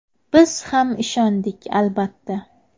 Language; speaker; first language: Uzbek; native; Uzbek